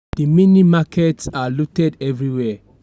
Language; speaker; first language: English; non-native, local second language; Yoruba